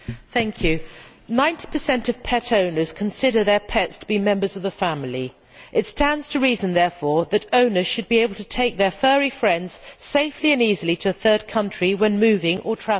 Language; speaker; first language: English; native; English